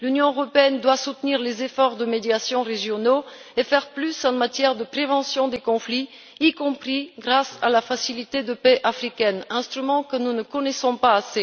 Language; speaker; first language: French; non-native, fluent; Bulgarian